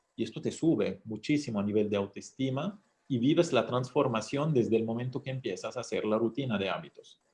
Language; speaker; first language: Spanish; non-native, fluent; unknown